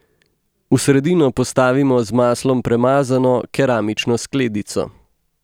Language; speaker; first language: Slovenian; native; Slovenian